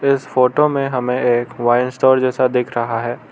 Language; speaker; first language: Hindi; non-native, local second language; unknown